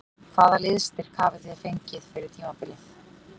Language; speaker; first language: Icelandic; native; Icelandic